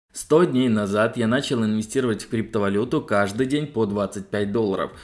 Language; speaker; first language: Russian; native; Russian